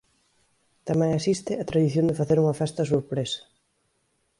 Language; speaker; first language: Galician; native; Galician